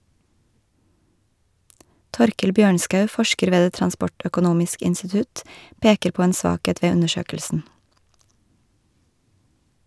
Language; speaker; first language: Norwegian; native; Norwegian